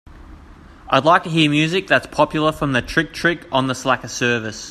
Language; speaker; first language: English; native; English